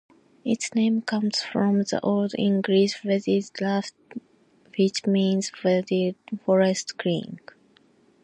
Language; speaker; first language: English; non-native, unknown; Japanese